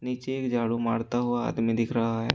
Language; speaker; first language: Hindi; native; Hindi